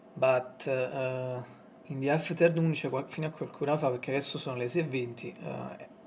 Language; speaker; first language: Italian; native; Italian